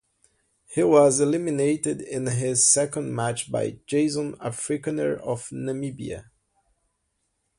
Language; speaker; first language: English; non-native, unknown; Portuguese